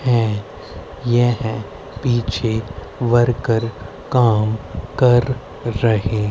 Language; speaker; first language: Hindi; native; Hindi